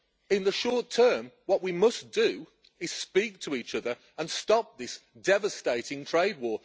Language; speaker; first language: English; native; English